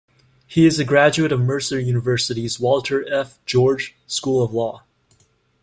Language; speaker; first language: English; native; English